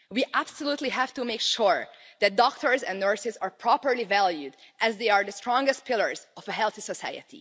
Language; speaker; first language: English; non-native, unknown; Hungarian